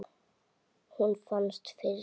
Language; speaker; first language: Icelandic; native; Icelandic